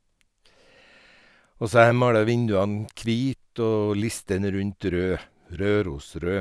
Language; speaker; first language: Norwegian; native; Norwegian